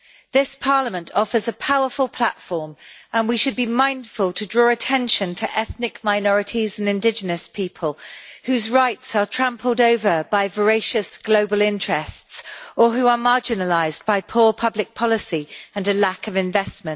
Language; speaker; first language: English; native; English